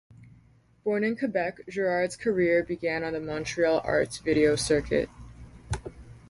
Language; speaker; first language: English; native; English